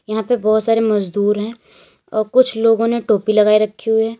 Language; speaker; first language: Hindi; native; Hindi